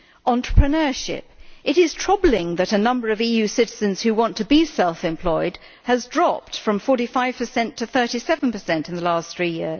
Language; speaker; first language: English; native; English